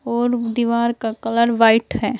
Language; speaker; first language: Hindi; native; Hindi